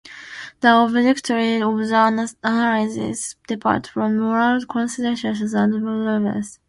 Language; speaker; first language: English; non-native, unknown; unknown